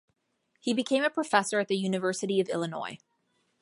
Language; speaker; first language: English; native; English